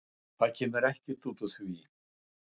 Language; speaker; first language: Icelandic; non-native, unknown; Russian